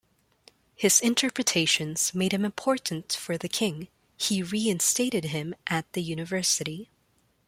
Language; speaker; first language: English; non-native, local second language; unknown